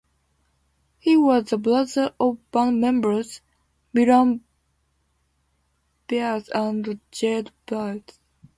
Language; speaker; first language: English; non-native, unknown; Japanese